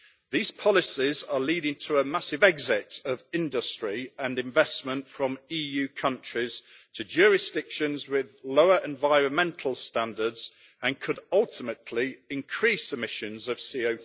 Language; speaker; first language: English; native; English